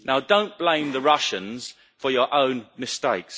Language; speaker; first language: English; native; English